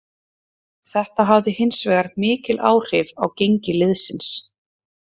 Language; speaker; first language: Icelandic; native; Icelandic